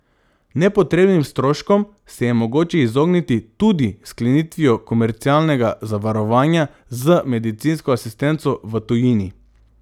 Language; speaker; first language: Slovenian; non-native, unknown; Macedonian